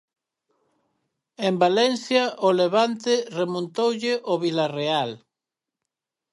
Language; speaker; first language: Galician; native; Galician